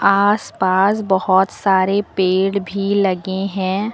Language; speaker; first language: Hindi; native; Hindi